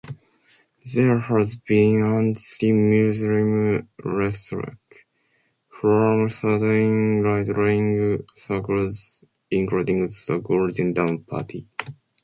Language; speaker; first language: English; non-native, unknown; Japanese